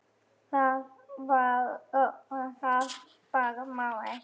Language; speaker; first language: Icelandic; non-native, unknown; German